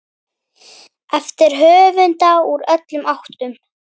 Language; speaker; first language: Icelandic; native; Icelandic